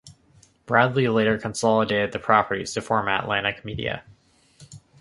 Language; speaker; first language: English; native; English